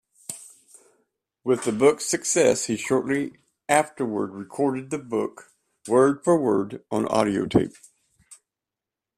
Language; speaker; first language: English; native; English